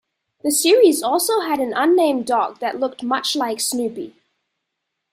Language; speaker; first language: English; native; English